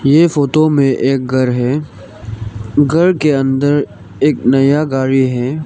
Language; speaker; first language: Hindi; non-native, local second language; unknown